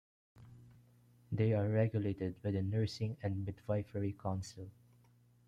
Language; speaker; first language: English; non-native, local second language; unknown